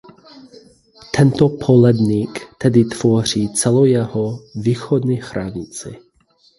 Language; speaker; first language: Czech; non-native, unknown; English